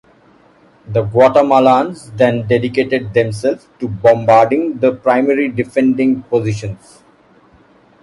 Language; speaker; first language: English; non-native, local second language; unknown